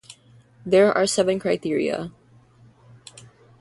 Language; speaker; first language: English; non-native, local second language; Filipino